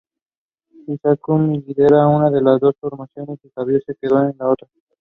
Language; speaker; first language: English; non-native, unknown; Spanish